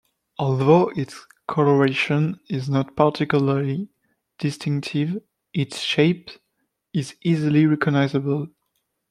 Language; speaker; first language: English; non-native, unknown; French